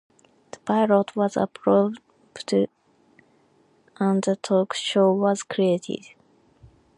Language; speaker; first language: English; non-native, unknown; Japanese